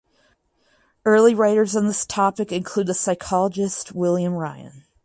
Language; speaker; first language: English; native; English